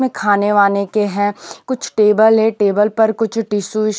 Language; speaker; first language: Hindi; non-native, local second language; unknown